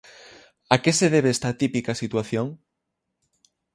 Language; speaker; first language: Galician; native; Galician